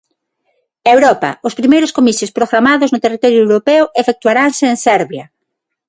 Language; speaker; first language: Galician; non-native, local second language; Spanish